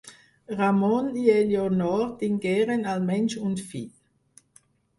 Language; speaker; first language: Catalan; non-native, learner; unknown